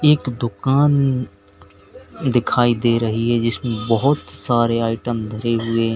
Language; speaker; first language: Hindi; native; Hindi